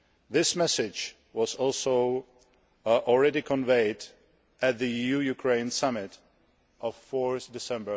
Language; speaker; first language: English; non-native, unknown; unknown